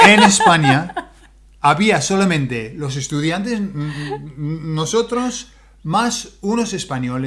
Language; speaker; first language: Spanish; non-native, fluent; English